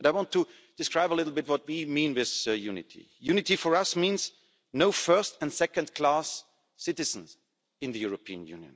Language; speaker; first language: English; non-native, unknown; German